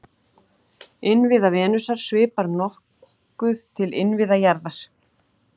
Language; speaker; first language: Icelandic; native; Icelandic